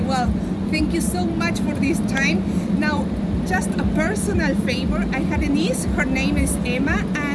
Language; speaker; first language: English; non-native, fluent; Spanish